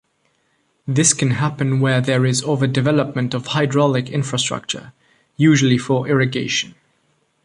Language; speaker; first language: English; non-native, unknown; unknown